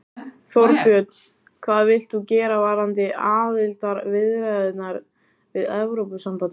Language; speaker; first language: Icelandic; native; Icelandic